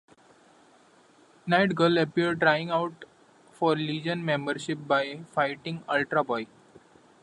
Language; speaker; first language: English; non-native, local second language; Marathi